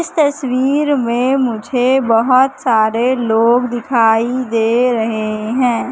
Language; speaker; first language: Hindi; native; Hindi